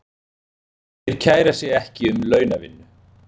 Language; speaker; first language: Icelandic; native; Icelandic